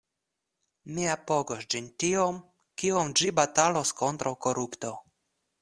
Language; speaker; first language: Esperanto; non-native, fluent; Russian